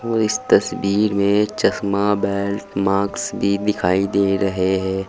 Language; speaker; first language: Hindi; native; Hindi